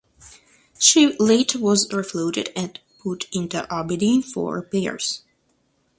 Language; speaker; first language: English; non-native, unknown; Russian